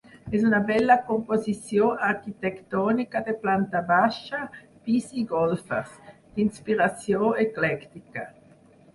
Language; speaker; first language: Catalan; non-native, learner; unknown